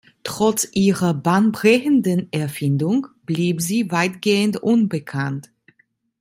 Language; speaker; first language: German; non-native, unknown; Italian